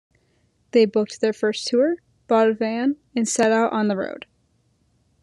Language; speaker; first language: English; native; English